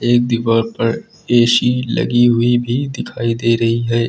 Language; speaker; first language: Hindi; native; Hindi